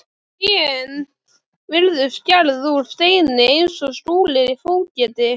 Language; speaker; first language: Icelandic; native; Icelandic